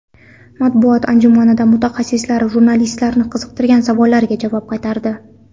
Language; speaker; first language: Uzbek; non-native, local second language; Kara-Kalpak